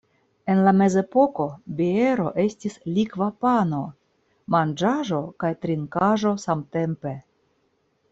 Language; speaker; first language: Esperanto; non-native, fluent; Russian